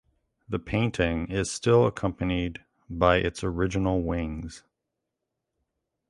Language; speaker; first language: English; native; English